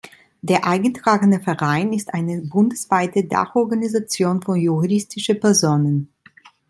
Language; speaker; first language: German; non-native, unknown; Italian